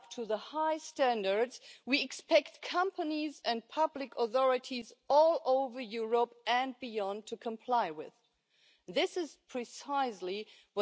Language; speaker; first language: English; non-native, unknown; German